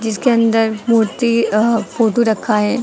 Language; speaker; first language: Hindi; native; Hindi